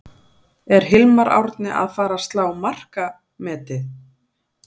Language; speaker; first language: Icelandic; native; Icelandic